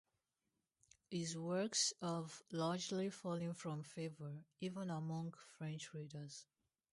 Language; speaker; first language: English; non-native, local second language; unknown